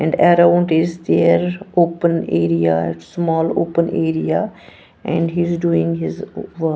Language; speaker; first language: English; non-native, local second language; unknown